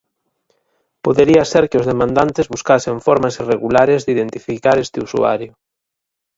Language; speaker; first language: Galician; native; Galician